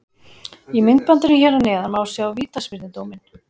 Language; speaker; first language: Icelandic; native; Icelandic